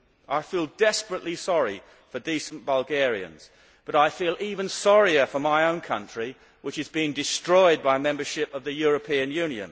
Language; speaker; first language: English; native; English